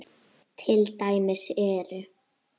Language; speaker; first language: Icelandic; native; Icelandic